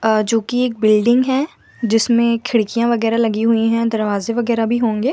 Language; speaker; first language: Hindi; native; Hindi